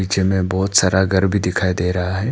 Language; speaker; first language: Hindi; non-native, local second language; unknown